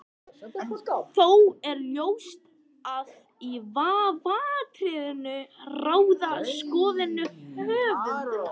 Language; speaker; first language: Icelandic; native; Icelandic